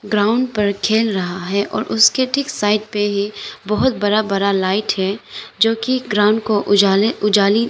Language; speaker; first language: Hindi; non-native, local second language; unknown